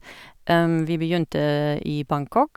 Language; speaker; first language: Norwegian; non-native, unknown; German